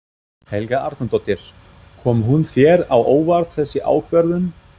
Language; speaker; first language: Icelandic; non-native, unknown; German